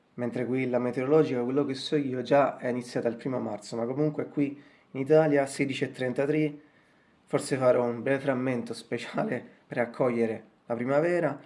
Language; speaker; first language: Italian; native; Italian